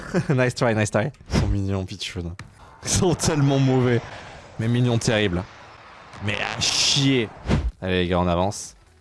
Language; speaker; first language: French; native; French